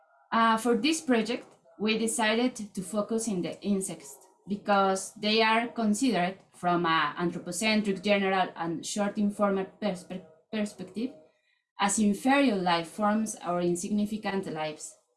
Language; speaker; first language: English; non-native, fluent; Spanish